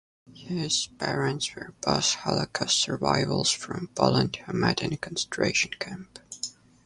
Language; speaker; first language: English; native; English